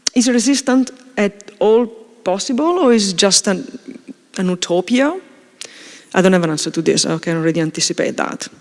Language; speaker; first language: English; non-native, fluent; Italian